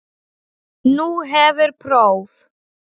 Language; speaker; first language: Icelandic; non-native, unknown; Polish